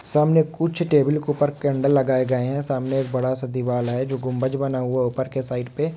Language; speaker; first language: Hindi; non-native, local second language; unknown